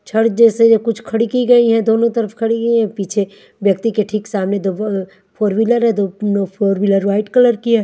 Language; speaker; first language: Hindi; native; Hindi